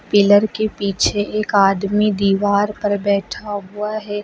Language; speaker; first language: Hindi; native; Hindi